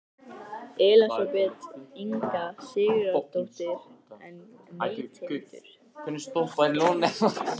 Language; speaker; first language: Icelandic; native; Icelandic